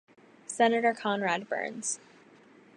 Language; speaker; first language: English; native; English